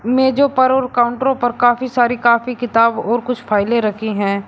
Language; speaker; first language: Hindi; native; Hindi